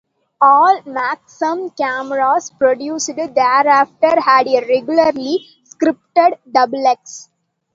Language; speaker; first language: English; non-native, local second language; Tamil